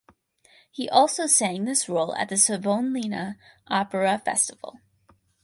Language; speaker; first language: English; native; English